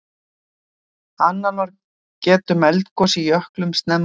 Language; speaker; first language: Icelandic; native; Icelandic